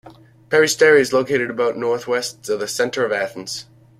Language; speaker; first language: English; native; English